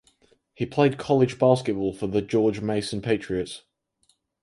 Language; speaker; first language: English; native; English